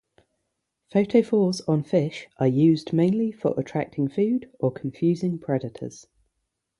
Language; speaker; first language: English; native; English